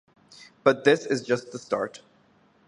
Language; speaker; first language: English; native; English